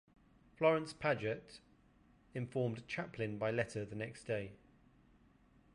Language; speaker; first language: English; native; English